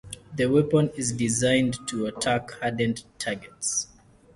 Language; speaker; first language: English; non-native, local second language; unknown